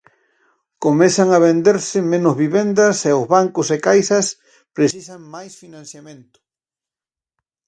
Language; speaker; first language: Galician; native; Galician